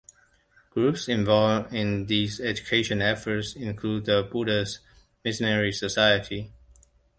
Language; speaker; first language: English; non-native, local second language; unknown